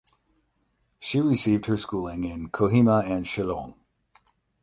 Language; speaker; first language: English; native; English